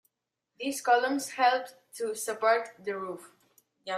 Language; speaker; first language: English; non-native, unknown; Spanish